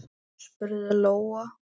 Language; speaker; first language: Icelandic; native; Icelandic